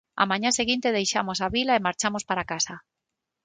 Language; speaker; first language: Galician; non-native, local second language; Spanish